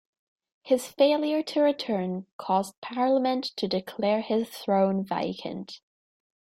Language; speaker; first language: English; native; English